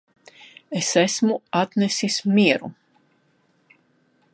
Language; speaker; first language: Latvian; non-native, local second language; Russian